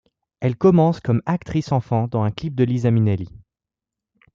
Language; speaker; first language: French; native; French